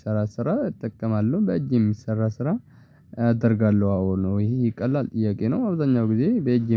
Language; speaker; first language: Amharic; non-native, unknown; Tigrinya